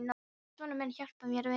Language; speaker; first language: Icelandic; non-native, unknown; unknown